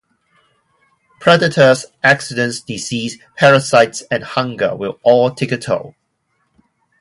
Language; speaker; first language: English; non-native, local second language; Cantonese